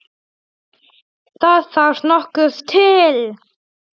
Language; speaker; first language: Icelandic; non-native, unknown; Polish